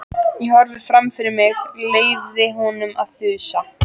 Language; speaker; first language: Icelandic; native; Icelandic